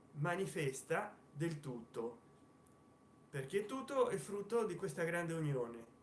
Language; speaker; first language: Italian; native; Italian